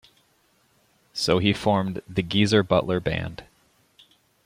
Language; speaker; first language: English; native; English